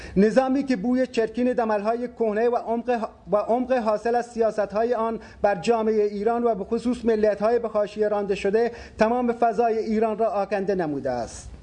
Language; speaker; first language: Persian; non-native, local second language; Baluchi